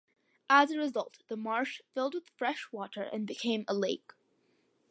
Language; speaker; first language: English; early bilingual, other home language; Malayalam